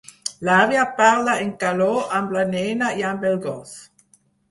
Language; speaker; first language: Catalan; non-native, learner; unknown